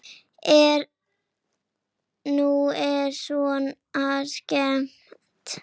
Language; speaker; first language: Icelandic; native; Icelandic